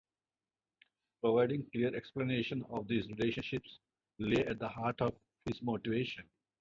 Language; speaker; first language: English; non-native, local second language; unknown